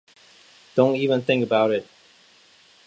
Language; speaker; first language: English; non-native, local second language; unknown